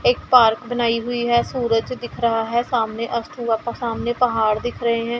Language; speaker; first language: Hindi; non-native, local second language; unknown